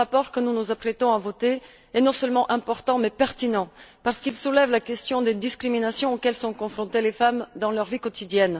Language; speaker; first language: French; non-native, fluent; Bulgarian